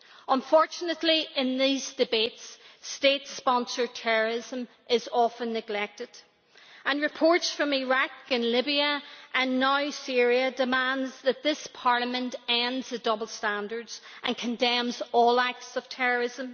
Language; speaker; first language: English; native; English